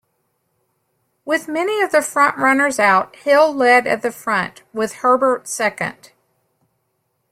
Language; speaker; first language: English; native; English